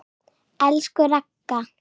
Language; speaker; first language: Icelandic; native; Icelandic